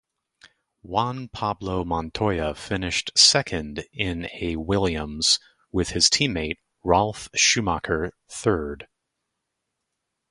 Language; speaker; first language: English; native; English